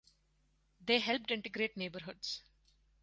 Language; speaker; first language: English; non-native, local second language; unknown